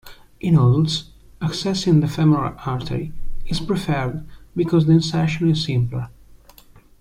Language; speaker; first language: English; non-native, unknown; Italian